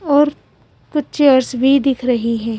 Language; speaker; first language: Hindi; native; Hindi